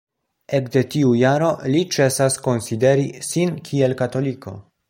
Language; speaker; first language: Esperanto; non-native, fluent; Polish